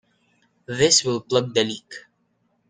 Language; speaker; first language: English; non-native, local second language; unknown